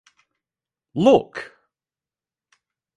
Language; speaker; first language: English; native; English